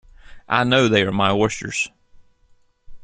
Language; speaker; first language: English; native; English